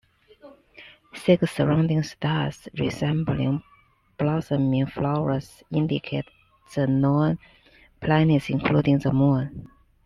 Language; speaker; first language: English; non-native, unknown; Chinese